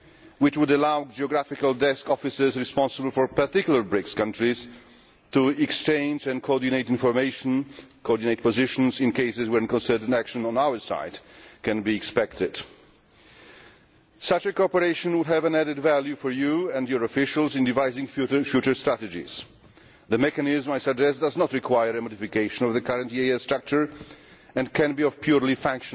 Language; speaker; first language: English; non-native, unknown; Polish